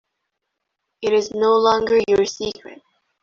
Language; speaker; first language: English; non-native, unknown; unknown